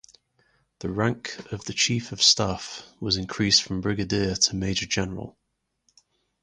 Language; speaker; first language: English; native; English